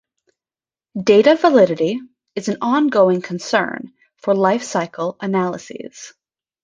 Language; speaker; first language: English; native; English